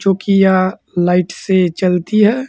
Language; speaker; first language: Hindi; native; Hindi